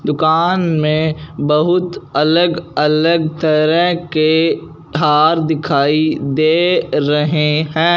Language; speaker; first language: Hindi; non-native, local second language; Punjabi